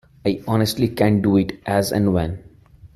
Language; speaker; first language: English; non-native, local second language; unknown